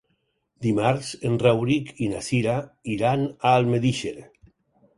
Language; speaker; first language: Catalan; native; Catalan